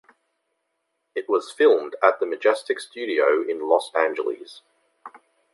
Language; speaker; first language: English; native; English